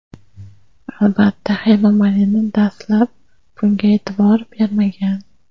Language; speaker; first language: Uzbek; non-native, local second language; Kazakh